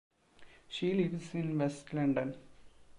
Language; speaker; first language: English; non-native, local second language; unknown